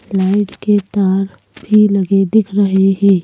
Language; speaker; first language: Hindi; native; Hindi